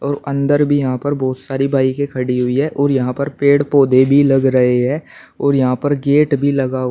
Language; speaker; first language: Hindi; native; Hindi